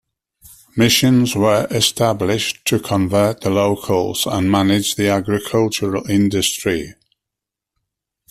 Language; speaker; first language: English; native; English